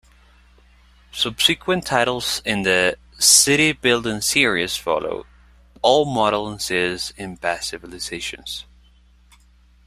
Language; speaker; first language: English; non-native, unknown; Spanish